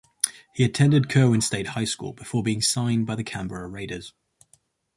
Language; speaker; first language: English; native; English